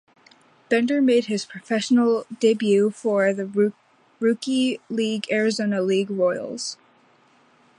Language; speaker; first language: English; native; English